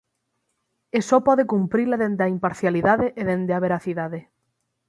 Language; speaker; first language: Galician; native; Galician